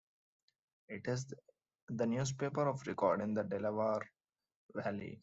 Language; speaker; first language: English; non-native, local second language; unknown